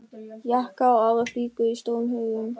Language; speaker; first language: Icelandic; non-native, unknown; German